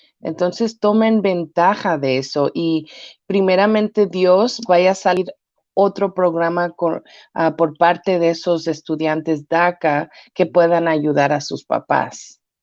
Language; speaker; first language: Spanish; early bilingual, heritage; Spanish